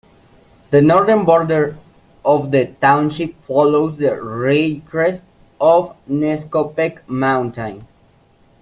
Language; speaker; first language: English; native; English